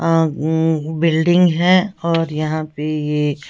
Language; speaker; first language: Hindi; native; Hindi